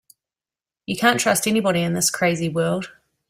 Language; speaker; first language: English; native; English